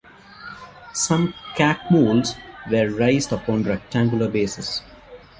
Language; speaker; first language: English; non-native, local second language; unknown